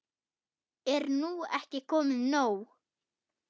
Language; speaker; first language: Icelandic; non-native, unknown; German